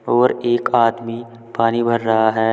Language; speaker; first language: Hindi; native; Hindi